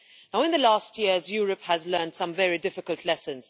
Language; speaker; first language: English; non-native, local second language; Maltese